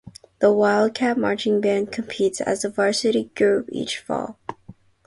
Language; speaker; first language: English; non-native, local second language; Filipino